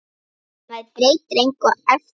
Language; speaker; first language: Icelandic; native; Icelandic